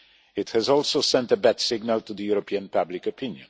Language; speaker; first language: English; non-native, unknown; Polish